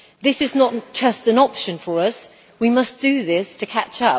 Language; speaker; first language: English; native; English